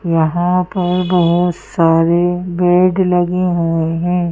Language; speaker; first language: Hindi; native; Hindi